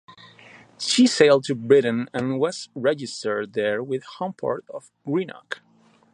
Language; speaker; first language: English; non-native, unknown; Spanish